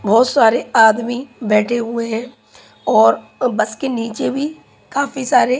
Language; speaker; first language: Hindi; non-native, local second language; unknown